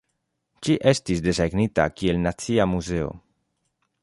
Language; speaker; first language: Esperanto; non-native, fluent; Spanish